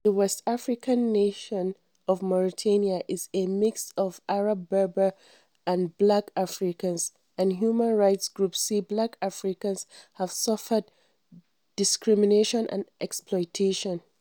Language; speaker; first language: English; non-native, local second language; Hausa